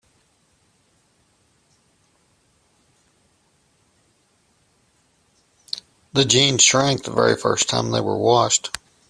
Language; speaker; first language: English; native; English